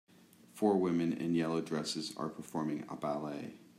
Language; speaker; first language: English; native; English